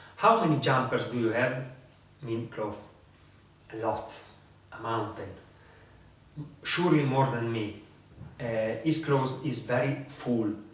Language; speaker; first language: English; non-native, learner; Italian